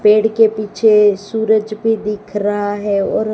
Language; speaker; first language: Hindi; non-native, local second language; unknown